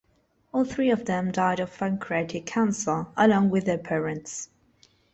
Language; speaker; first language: English; non-native, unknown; Spanish